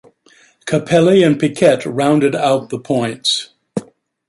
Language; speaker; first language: English; native; English